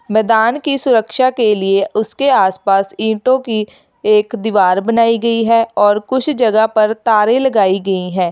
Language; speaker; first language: Hindi; native; Hindi